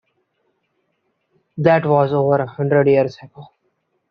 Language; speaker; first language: English; non-native, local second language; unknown